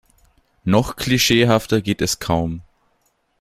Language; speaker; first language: German; native; German